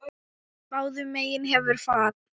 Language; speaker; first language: Icelandic; non-native, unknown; Thai